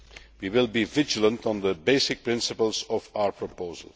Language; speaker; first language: English; non-native, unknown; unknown